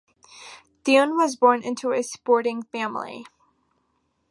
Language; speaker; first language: English; native; English